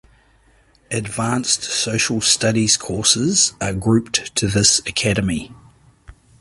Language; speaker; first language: English; native; English